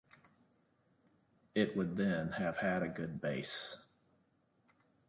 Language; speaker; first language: English; native; English